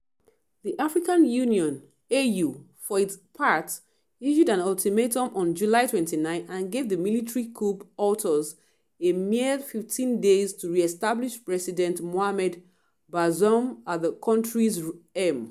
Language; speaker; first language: English; non-native, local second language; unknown